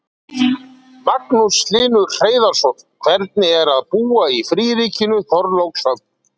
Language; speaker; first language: Icelandic; native; Icelandic